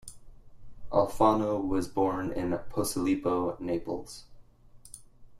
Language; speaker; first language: English; native; English